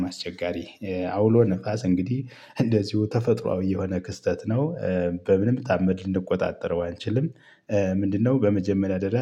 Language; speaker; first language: Amharic; native; Amharic